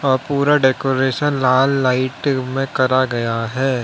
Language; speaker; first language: Hindi; native; Hindi